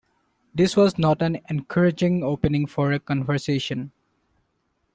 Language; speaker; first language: English; non-native, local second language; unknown